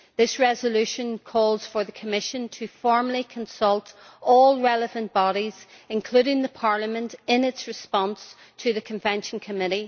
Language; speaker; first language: English; native; English